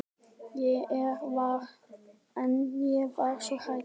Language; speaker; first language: Icelandic; native; Icelandic